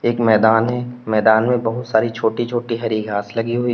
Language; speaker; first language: Hindi; native; Hindi